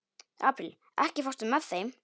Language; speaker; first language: Icelandic; non-native, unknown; Polish